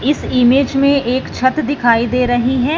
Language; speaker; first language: Hindi; non-native, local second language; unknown